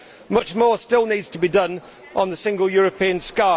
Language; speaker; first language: English; native; English